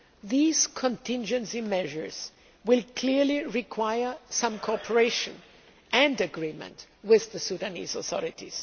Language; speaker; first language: English; non-native, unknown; German